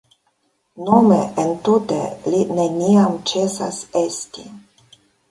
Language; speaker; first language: Esperanto; non-native, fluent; Russian